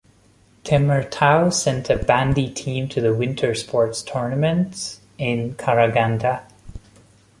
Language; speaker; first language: English; non-native, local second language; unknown